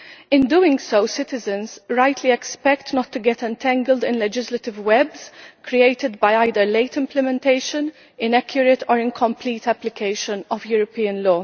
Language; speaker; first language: English; non-native, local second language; Maltese